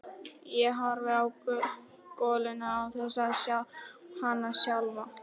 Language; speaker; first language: Icelandic; non-native, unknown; Polish